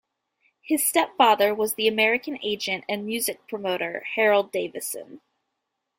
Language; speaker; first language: English; native; English